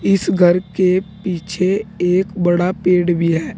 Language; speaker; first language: Hindi; native; Hindi